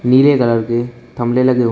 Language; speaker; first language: Hindi; native; Hindi